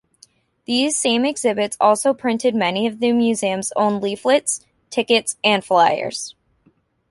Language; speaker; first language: English; native; English